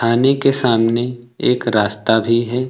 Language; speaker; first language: Hindi; native; Hindi